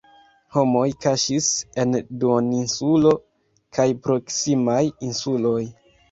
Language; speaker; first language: Esperanto; non-native, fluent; Kinyarwanda